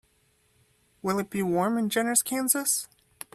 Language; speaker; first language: English; native; English